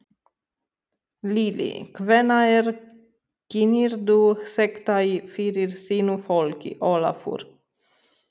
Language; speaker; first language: Icelandic; non-native, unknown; Romanian